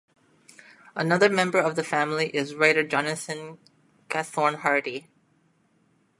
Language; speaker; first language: English; native; English